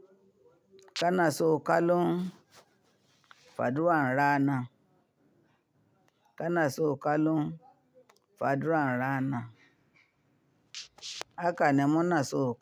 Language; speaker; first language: Hausa; non-native, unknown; Yoruba